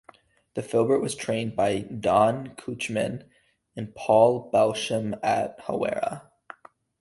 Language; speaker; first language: English; native; English